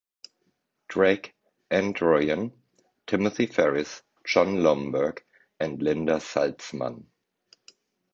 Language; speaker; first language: English; non-native, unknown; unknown